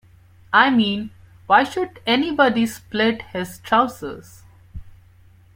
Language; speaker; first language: English; non-native, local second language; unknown